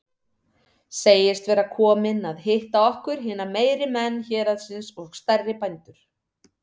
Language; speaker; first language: Icelandic; native; Icelandic